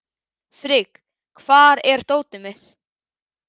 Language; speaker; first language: Icelandic; native; Icelandic